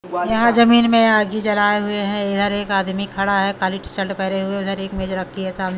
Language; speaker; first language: Hindi; native; Hindi